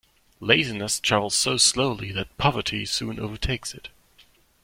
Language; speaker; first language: English; non-native, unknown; German